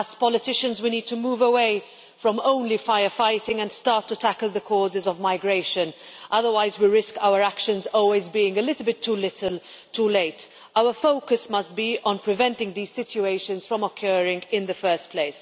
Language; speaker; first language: English; non-native, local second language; Maltese